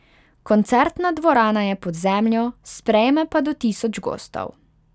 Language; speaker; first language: Slovenian; non-native, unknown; Hungarian